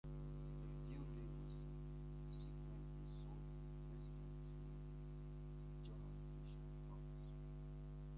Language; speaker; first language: English; native; English